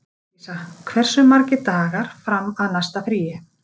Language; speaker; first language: Icelandic; native; Icelandic